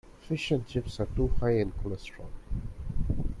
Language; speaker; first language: English; non-native, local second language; Tamil